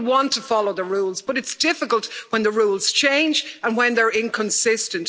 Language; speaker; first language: English; native; English